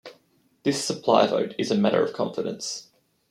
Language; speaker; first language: English; native; English